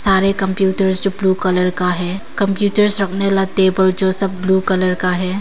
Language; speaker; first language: Hindi; non-native, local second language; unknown